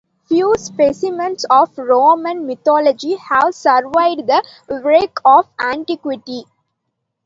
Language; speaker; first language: English; non-native, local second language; Tamil